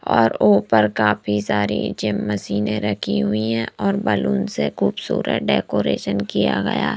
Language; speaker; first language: Hindi; native; Hindi